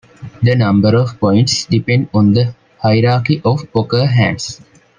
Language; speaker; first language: English; non-native, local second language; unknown